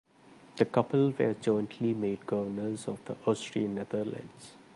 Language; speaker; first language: English; non-native, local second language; Malayalam